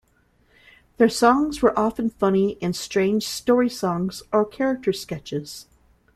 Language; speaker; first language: English; native; English